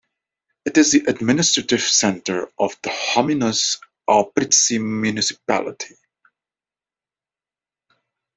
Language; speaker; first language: English; non-native, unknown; Dutch